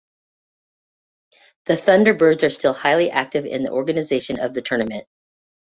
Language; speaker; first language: English; native; English